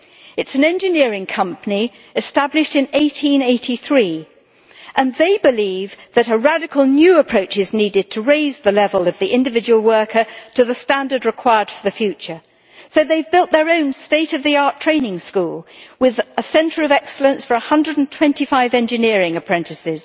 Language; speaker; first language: English; native; English